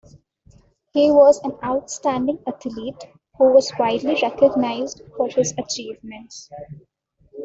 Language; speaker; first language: English; non-native, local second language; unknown